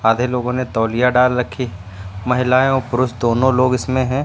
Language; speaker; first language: Hindi; native; Hindi